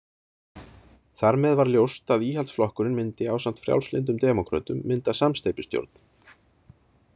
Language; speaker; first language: Icelandic; native; Icelandic